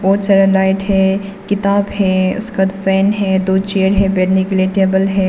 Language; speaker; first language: Hindi; non-native, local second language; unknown